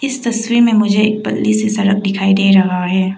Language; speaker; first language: Hindi; non-native, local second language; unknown